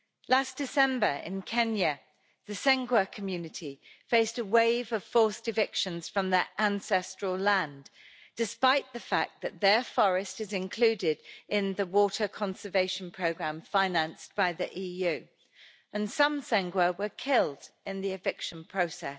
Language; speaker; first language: English; native; English